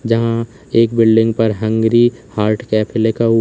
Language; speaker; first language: Hindi; native; Hindi